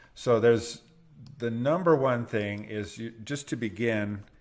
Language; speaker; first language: English; native; English